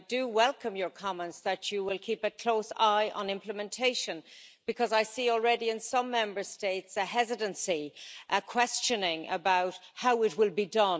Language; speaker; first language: English; native; English